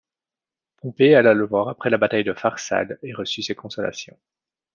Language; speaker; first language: French; native; French